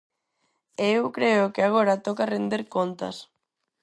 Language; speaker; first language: Galician; non-native, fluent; Spanish